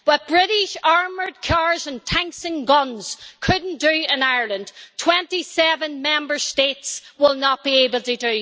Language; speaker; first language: English; native; English